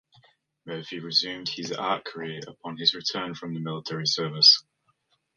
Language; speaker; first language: English; native; English